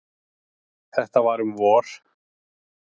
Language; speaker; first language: Icelandic; native; Icelandic